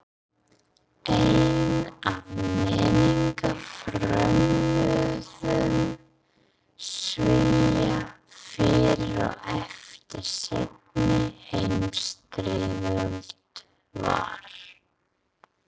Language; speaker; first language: Icelandic; non-native, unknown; English